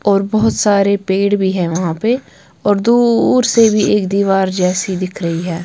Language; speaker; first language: Hindi; non-native, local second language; Punjabi